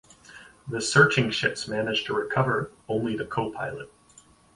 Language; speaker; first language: English; native; English